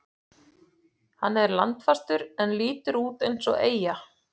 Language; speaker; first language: Icelandic; native; Icelandic